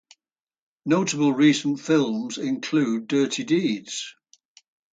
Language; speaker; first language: English; native; English